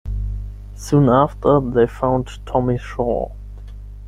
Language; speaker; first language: English; non-native, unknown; German